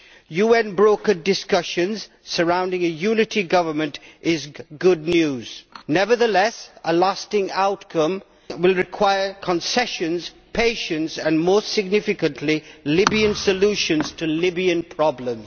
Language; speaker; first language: English; native; English